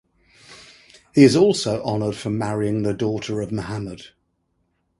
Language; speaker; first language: English; native; English